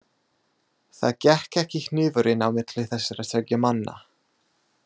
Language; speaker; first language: Icelandic; non-native, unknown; English